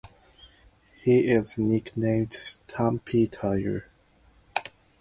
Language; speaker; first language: English; non-native, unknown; Japanese